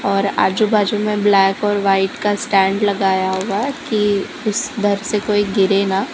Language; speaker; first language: Hindi; non-native, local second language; Gujarati